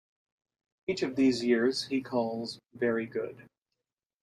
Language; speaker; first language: English; native; English